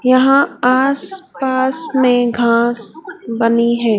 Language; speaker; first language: Hindi; native; Hindi